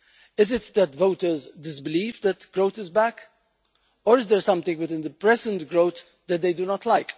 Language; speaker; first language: English; non-native, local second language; Maltese